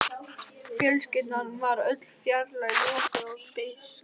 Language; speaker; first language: Icelandic; native; Icelandic